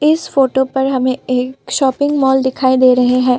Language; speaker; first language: Hindi; non-native, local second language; Assamese